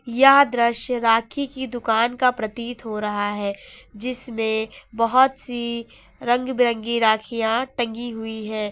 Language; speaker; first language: Hindi; native; Hindi